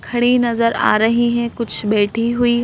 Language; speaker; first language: Hindi; native; Hindi